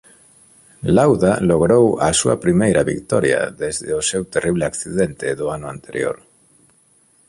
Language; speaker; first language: Galician; non-native, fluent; Spanish